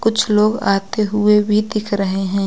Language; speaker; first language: Hindi; native; Hindi